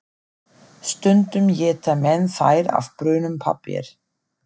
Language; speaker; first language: Icelandic; non-native, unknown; German